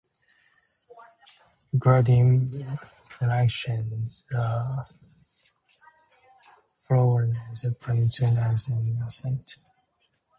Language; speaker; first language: English; native; English